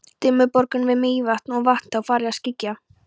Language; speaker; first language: Icelandic; non-native, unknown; Polish